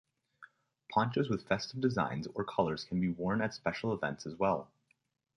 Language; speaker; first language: English; native; English